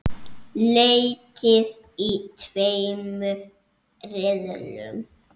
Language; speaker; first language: Icelandic; native; Icelandic